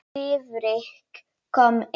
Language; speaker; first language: Icelandic; non-native, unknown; Polish